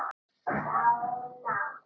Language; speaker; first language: Icelandic; non-native, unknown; Italian